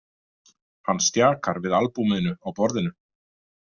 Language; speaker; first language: Icelandic; native; Icelandic